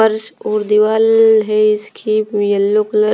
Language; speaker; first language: Hindi; non-native, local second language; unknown